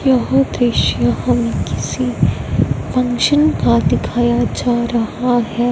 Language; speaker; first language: Hindi; non-native, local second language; Punjabi